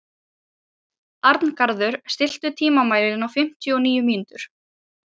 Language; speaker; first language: Icelandic; non-native, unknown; Ukrainian